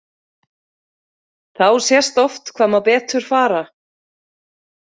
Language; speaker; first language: Icelandic; native; Icelandic